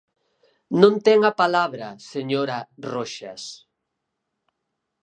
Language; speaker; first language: Galician; native; Galician